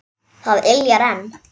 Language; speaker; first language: Icelandic; native; Icelandic